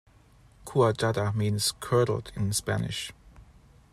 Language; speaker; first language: English; non-native, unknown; German